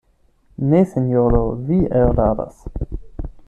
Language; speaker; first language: Esperanto; non-native, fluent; German